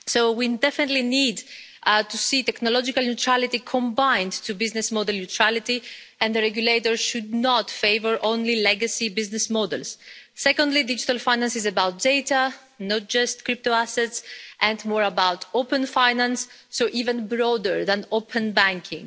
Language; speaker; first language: English; non-native, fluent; Greek